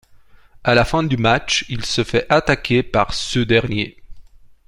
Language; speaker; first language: French; non-native, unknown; Romanian